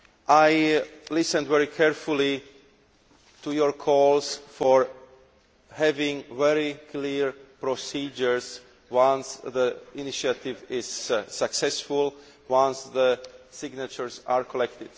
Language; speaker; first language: English; non-native, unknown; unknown